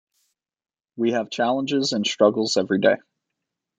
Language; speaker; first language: English; native; English